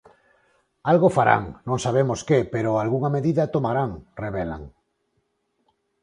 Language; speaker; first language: Galician; non-native, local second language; Spanish